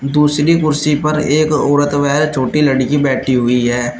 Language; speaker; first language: Hindi; native; Hindi